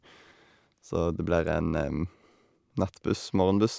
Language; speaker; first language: Norwegian; native; Norwegian